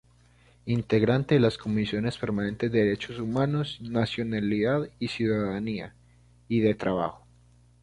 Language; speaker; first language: Spanish; native; Spanish